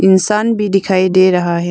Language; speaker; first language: Hindi; non-native, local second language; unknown